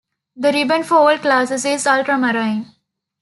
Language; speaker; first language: English; non-native, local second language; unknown